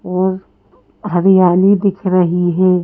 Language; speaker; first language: Hindi; native; Hindi